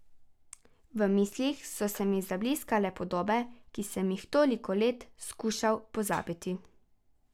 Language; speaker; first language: Slovenian; native; Slovenian